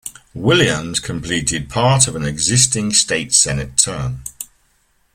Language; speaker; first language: English; native; English